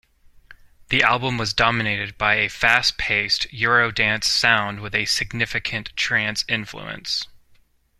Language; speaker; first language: English; native; English